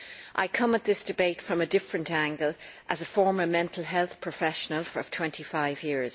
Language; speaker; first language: English; native; English